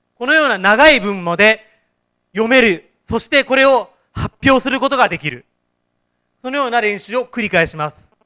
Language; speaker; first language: Japanese; native; Japanese